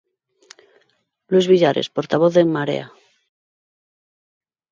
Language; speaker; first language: Galician; non-native, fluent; Spanish